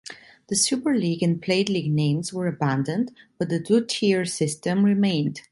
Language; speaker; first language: English; non-native, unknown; Italian